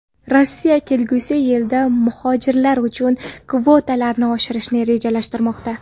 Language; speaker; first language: Uzbek; non-native, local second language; Kara-Kalpak